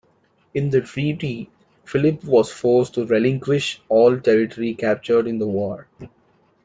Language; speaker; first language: English; non-native, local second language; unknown